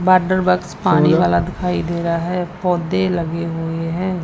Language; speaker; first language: Hindi; non-native, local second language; Punjabi